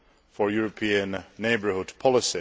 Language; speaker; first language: English; non-native, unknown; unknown